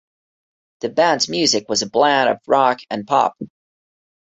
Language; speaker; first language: English; non-native, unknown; Portuguese